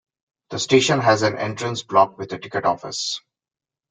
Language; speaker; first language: English; non-native, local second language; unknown